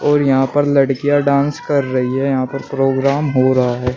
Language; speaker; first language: Hindi; native; Hindi